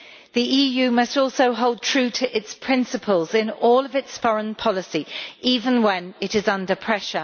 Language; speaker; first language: English; native; English